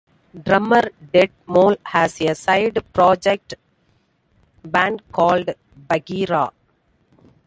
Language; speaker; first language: English; non-native, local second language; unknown